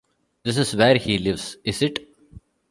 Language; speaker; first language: English; non-native, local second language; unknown